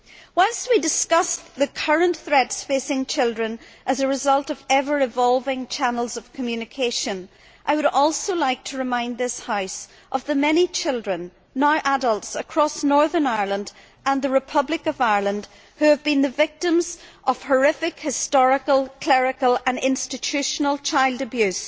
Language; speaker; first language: English; native; English